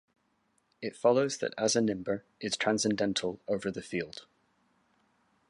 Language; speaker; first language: English; native; English